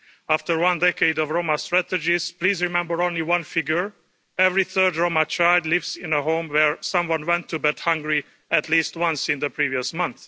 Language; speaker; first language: English; non-native, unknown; Hungarian